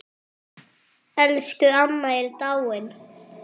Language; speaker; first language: Icelandic; non-native, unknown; French